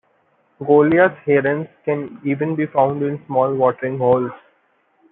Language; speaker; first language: English; non-native, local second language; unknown